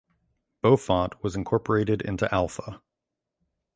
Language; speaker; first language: English; native; English